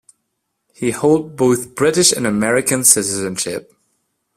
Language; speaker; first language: English; non-native, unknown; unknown